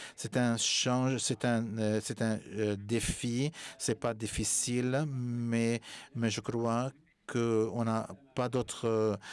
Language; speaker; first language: French; non-native, fluent; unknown